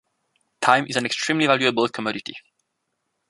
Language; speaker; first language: English; non-native, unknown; French